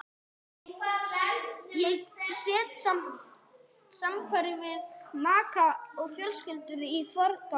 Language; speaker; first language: Icelandic; non-native, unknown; English